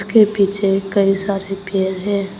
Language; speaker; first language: Hindi; non-native, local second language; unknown